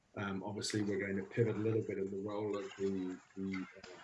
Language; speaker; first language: English; native; English